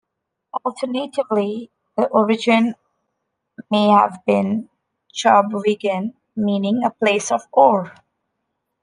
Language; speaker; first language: English; non-native, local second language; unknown